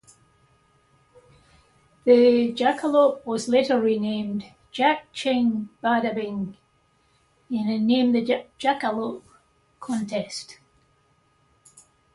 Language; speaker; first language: English; native; English